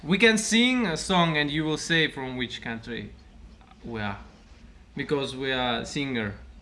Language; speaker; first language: English; non-native, fluent; Russian